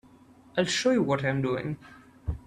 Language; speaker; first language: English; non-native, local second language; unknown